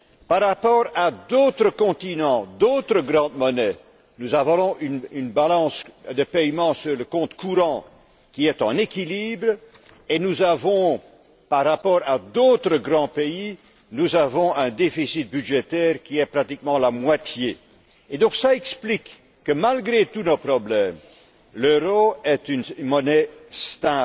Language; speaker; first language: French; non-native, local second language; Dutch